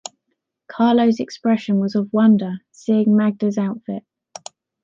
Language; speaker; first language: English; native; English